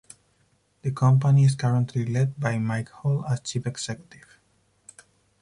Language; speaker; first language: English; non-native, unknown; Spanish